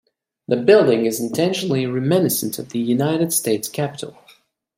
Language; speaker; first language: English; non-native, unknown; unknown